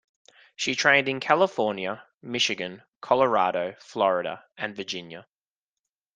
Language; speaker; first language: English; native; English